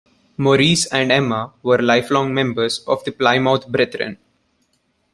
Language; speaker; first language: English; non-native, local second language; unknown